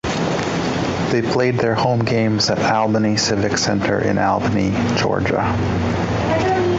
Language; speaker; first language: English; native; English